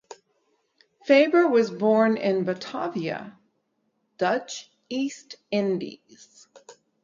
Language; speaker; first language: English; native; English